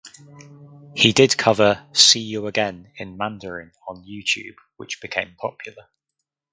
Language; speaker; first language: English; native; English